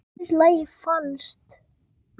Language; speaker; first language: Icelandic; native; Icelandic